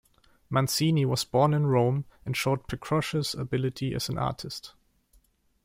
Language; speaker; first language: English; non-native, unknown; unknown